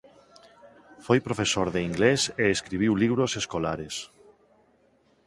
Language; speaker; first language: Galician; non-native, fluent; Spanish